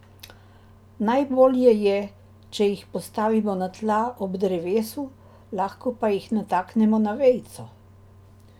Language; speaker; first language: Slovenian; native; Slovenian